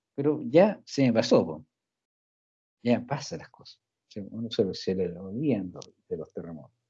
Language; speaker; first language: Spanish; non-native, fluent; English